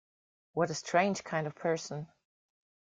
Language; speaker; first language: English; non-native, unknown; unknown